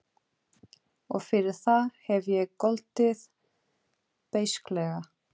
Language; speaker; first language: Icelandic; non-native, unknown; Portuguese